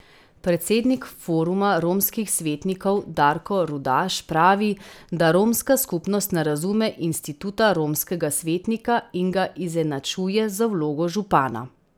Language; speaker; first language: Slovenian; native; Slovenian